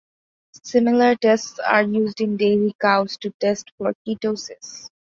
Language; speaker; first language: English; non-native, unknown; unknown